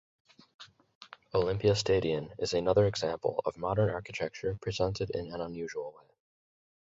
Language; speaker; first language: English; native; English